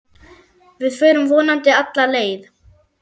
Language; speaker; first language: Icelandic; non-native, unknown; German